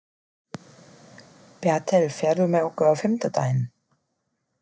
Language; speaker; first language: Icelandic; non-native, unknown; German